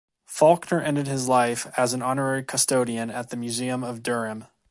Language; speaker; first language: English; native; English